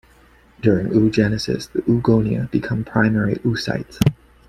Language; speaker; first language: English; native; English